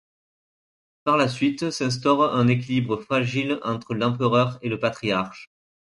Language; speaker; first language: French; native; French